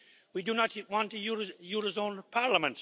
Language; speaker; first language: English; native; English